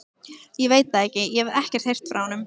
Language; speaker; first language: Icelandic; native; Icelandic